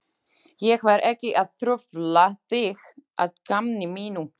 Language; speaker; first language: Icelandic; non-native, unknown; Slovak